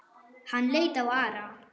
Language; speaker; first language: Icelandic; non-native, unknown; German